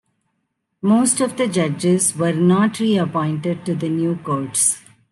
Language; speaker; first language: English; non-native, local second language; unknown